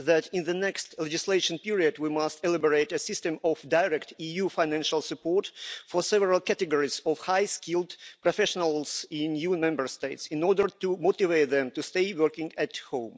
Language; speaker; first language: English; non-native, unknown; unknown